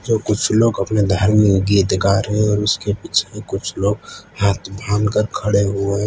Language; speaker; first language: Hindi; non-native, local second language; Gujarati